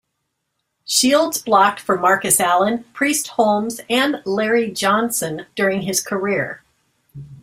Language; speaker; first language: English; native; English